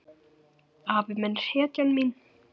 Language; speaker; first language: Icelandic; native; Icelandic